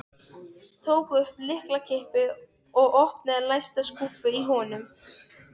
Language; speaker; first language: Icelandic; non-native, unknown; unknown